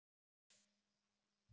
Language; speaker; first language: Icelandic; native; Icelandic